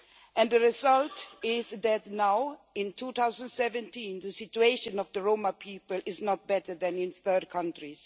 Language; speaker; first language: English; non-native, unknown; Swedish